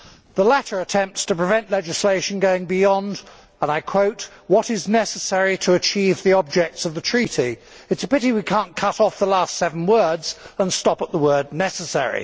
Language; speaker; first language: English; native; English